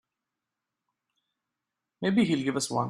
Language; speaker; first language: English; non-native, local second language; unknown